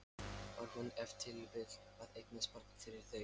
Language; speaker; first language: Icelandic; non-native, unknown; Lithuanian